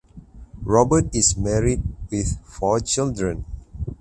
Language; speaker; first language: English; non-native, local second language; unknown